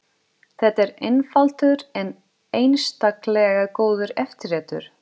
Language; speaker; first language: Icelandic; non-native, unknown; Portuguese